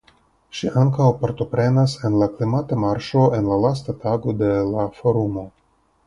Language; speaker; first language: Esperanto; non-native, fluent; Russian